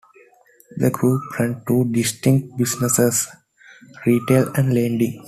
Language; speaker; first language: English; non-native, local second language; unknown